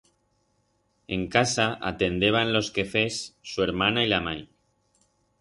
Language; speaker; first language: Aragonese; non-native, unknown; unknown